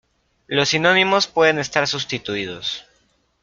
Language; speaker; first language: Spanish; native; Spanish